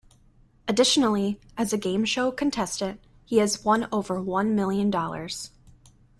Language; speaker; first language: English; native; English